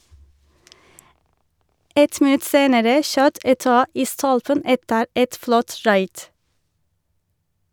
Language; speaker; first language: Norwegian; non-native, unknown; Turkish